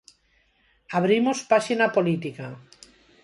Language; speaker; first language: Galician; non-native, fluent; Spanish